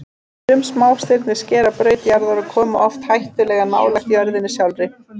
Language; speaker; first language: Icelandic; native; Icelandic